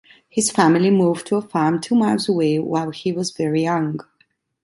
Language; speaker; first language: English; non-native, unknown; Italian